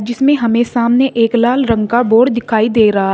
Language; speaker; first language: Hindi; native; Hindi